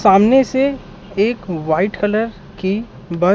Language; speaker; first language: Hindi; native; Hindi